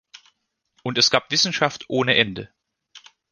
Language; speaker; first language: German; native; German